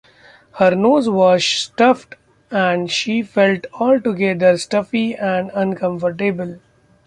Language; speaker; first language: English; non-native, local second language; Marathi